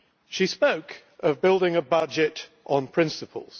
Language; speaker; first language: English; native; English